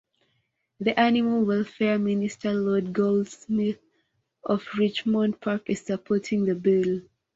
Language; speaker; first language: English; non-native, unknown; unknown